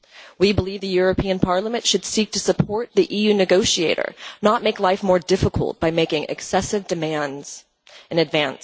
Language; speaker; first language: English; non-native, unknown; Dutch